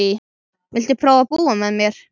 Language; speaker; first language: Icelandic; native; Icelandic